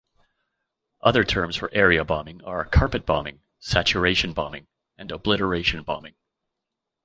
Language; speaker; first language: English; native; English